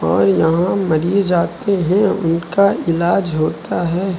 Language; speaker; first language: Hindi; native; Hindi